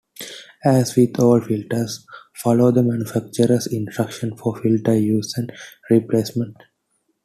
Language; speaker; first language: English; non-native, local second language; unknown